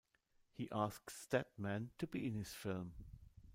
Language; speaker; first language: English; non-native, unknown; German